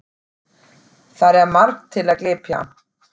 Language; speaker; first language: Icelandic; non-native, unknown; German